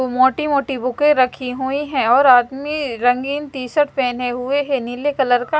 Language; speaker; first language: Hindi; non-native, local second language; Punjabi